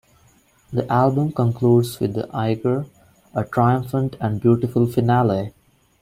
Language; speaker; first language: English; non-native, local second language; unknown